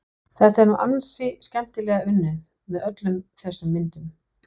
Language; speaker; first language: Icelandic; non-native, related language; Danish